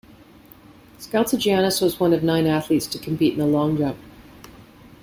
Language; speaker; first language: English; native; English